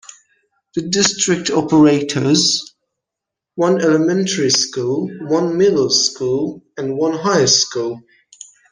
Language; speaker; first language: English; non-native, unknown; Persian